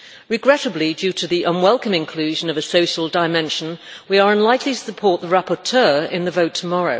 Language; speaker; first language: English; native; English